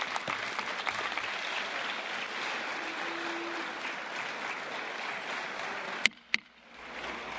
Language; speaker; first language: Spanish; non-native, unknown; Italian